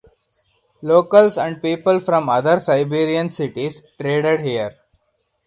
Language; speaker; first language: English; non-native, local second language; Hindi